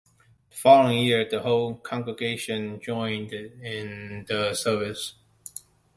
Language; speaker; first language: English; non-native, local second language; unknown